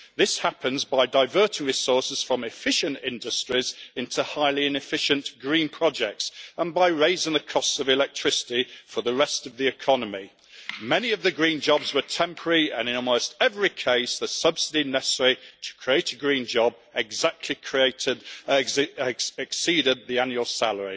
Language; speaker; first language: English; native; English